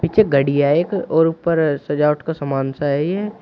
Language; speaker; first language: Hindi; native; Hindi